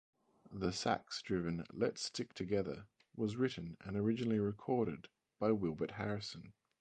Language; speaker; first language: English; native; English